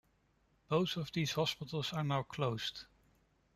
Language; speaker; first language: English; non-native, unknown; Dutch